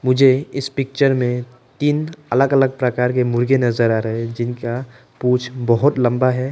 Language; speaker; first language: Hindi; non-native, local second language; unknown